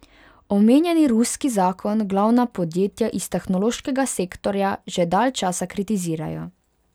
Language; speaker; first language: Slovenian; non-native, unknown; Hungarian